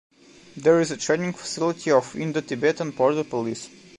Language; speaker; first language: English; non-native, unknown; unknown